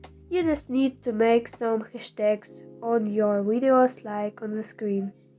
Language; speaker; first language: English; non-native, learner; Russian